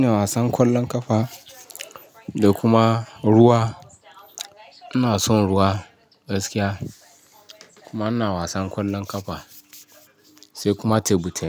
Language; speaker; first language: Hausa; non-native, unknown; Yoruba